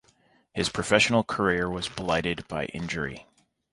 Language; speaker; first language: English; native; English